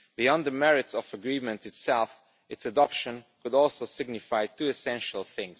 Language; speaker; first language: English; non-native, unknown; Romanian